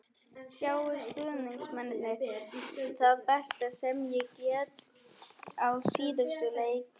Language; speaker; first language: Icelandic; non-native, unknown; German